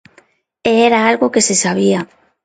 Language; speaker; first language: Galician; non-native, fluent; Spanish